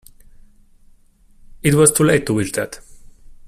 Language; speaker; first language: English; non-native, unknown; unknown